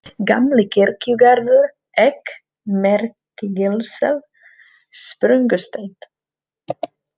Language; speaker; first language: Icelandic; non-native, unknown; Czech